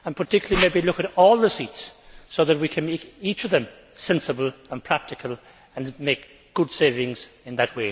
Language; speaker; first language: English; native; English